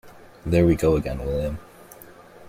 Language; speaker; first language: English; native; English